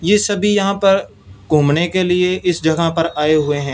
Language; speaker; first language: Hindi; non-native, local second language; Punjabi